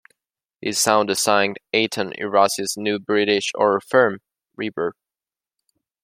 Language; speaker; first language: English; non-native, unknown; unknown